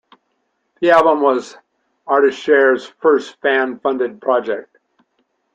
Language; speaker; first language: English; native; English